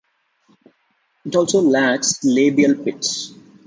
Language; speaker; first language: English; non-native, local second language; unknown